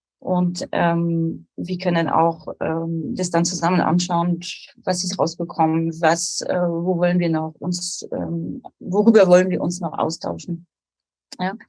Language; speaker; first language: German; non-native, fluent; French